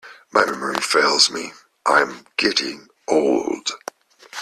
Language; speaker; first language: English; native; English